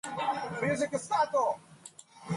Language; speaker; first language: English; non-native, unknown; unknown